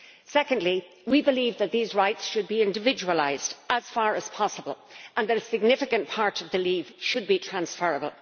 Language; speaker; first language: English; native; English